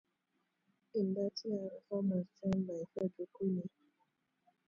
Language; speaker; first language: English; native; English